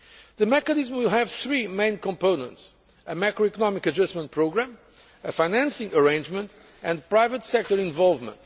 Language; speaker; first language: English; non-native, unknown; Portuguese